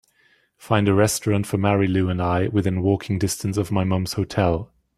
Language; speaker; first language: English; native; English